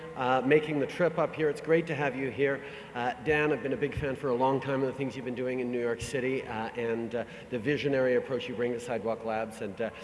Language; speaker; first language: English; native; English